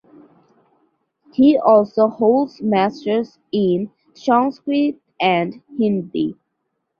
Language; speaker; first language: English; non-native, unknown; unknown